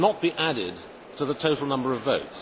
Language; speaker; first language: English; native; English